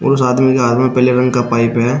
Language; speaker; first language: Hindi; native; Hindi